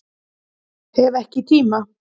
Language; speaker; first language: Icelandic; native; Icelandic